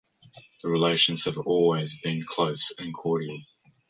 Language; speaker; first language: English; native; English